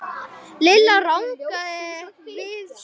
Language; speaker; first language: Icelandic; native; Icelandic